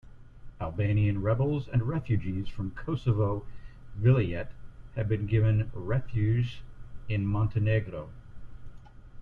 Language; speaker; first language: English; native; English